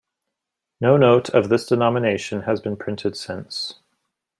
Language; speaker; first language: English; native; English